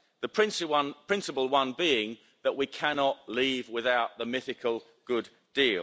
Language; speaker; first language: English; native; English